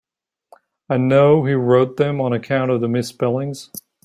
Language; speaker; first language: English; native; English